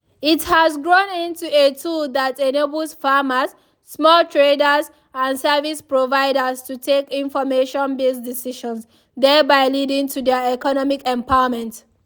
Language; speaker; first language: English; non-native, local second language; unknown